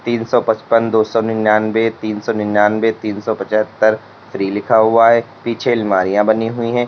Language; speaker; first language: Hindi; native; Hindi